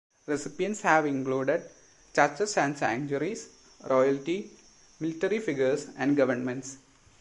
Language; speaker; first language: English; non-native, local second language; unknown